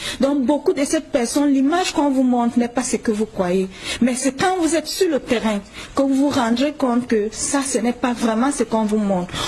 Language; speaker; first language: French; non-native, local second language; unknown